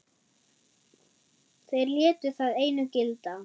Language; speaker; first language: Icelandic; non-native, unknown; German